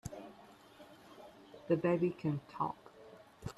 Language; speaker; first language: English; native; English